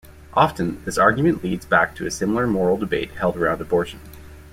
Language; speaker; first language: English; native; English